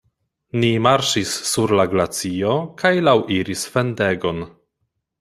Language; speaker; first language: Esperanto; non-native, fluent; Polish